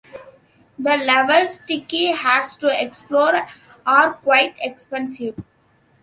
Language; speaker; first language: English; non-native, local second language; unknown